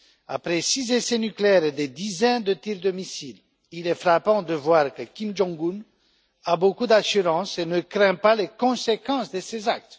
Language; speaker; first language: French; non-native, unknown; Romanian